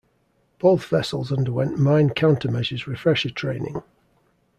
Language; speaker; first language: English; native; English